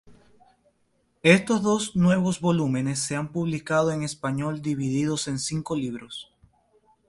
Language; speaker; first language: Spanish; native; Spanish